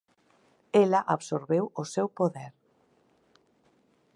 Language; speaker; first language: Galician; native; Galician